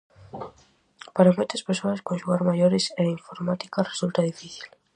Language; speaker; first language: Galician; native; Galician